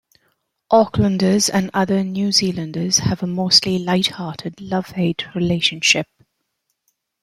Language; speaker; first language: English; native; English